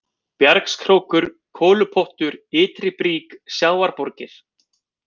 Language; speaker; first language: Icelandic; native; Icelandic